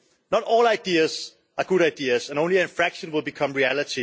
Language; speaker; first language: English; non-native, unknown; Danish